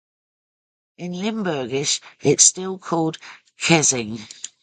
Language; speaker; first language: English; native; English